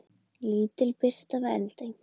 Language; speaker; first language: Icelandic; native; Icelandic